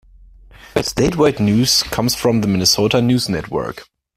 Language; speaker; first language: English; non-native, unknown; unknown